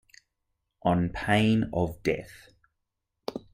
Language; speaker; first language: English; native; English